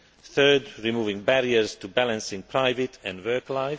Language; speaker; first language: English; non-native, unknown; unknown